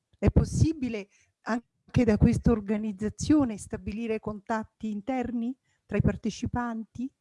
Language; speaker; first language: Italian; native; Italian